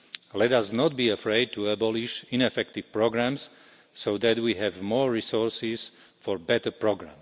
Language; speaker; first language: English; non-native, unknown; Slovak